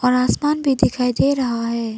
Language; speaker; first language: Hindi; non-native, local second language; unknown